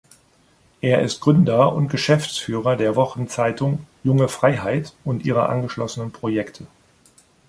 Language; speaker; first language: German; native; German